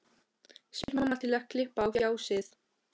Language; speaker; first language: Icelandic; non-native, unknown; Albanian